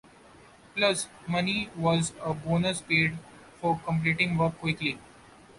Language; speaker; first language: English; non-native, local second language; Marathi